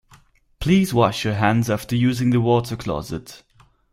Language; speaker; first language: English; non-native, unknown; German